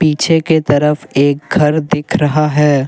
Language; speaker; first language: Hindi; non-native, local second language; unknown